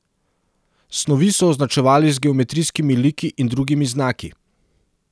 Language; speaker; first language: Slovenian; non-native, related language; Serbian